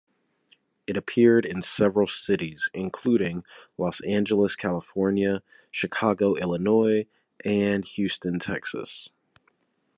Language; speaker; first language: English; native; English